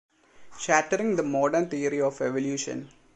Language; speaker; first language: English; non-native, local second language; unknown